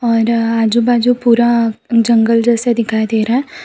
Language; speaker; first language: Hindi; non-native, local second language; Gujarati